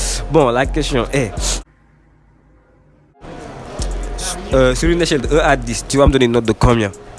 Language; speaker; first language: French; non-native, local second language; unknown